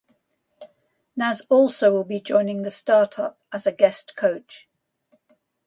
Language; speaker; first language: English; native; English